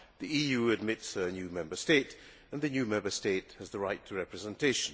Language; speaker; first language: English; non-native, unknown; Hungarian